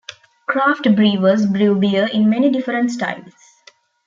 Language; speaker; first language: English; non-native, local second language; Tamil